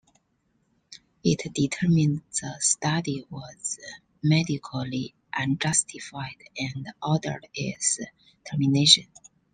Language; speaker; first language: English; non-native, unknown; Chinese